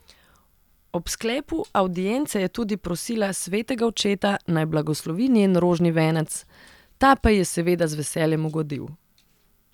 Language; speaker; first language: Slovenian; non-native, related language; Serbian